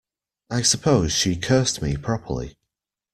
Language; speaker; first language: English; native; English